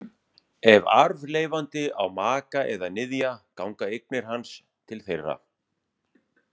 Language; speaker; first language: Icelandic; native; Icelandic